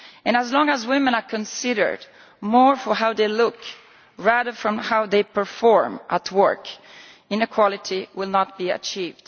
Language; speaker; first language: English; non-native, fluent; Italian